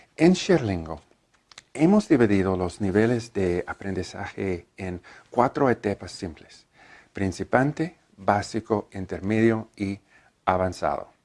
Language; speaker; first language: Spanish; non-native, learner; English